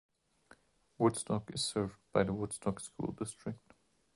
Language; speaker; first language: English; non-native, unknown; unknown